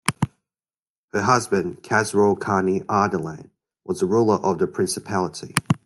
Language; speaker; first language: English; native; English